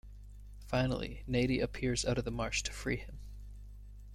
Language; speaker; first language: English; native; English